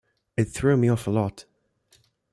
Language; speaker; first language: English; non-native, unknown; German